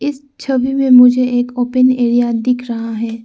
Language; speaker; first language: Hindi; non-native, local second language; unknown